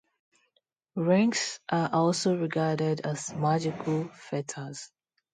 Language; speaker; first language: English; non-native, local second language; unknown